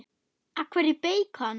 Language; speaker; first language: Icelandic; non-native, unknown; German